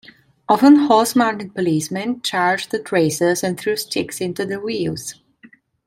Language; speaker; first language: English; non-native, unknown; Italian